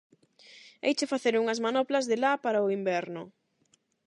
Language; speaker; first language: Galician; non-native, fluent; Spanish